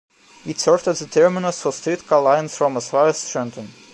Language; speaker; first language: English; non-native, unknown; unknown